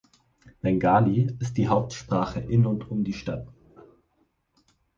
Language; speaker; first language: German; native; German